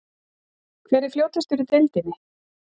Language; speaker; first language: Icelandic; native; Icelandic